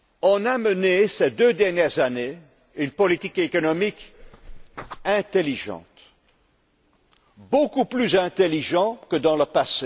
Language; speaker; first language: French; non-native, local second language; Dutch